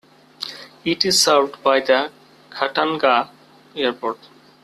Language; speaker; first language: English; non-native, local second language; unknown